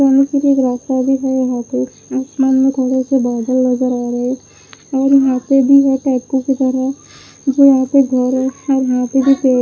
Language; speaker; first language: Hindi; non-native, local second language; Punjabi